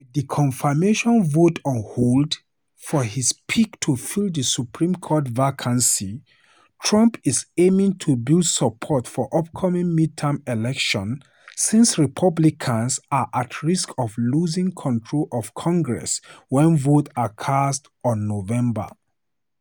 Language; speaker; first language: English; non-native, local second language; Hausa